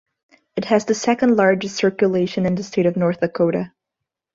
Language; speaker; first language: English; non-native, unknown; Portuguese